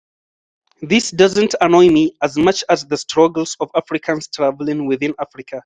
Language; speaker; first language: English; non-native, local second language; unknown